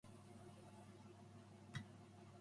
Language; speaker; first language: English; non-native, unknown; Japanese